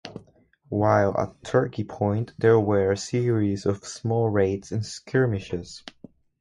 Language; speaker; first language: English; non-native, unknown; Spanish